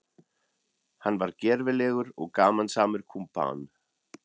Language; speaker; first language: Icelandic; non-native, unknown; German